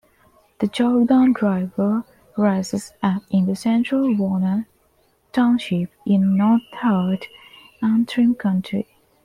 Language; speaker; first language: English; non-native, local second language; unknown